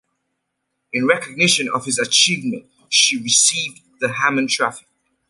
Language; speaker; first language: English; native; English